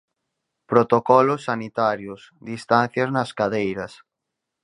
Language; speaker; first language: Galician; native; Galician